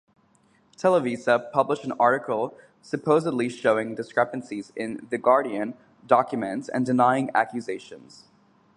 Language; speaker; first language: English; native; English